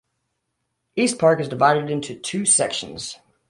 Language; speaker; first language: English; native; English